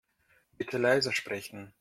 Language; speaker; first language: German; non-native, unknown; Russian